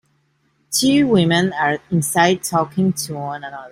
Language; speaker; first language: English; native; English